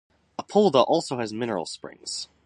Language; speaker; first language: English; native; English